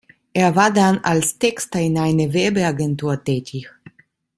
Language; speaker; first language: German; non-native, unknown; Italian